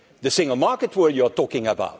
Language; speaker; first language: English; non-native, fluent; Dutch